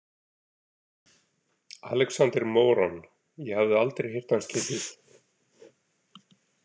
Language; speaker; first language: Icelandic; native; Icelandic